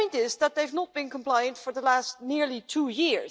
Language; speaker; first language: English; non-native, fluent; Dutch